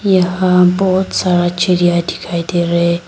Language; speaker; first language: Hindi; non-native, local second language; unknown